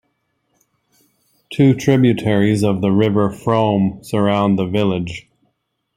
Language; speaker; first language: English; native; English